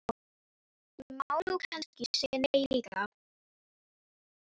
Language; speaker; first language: Icelandic; non-native, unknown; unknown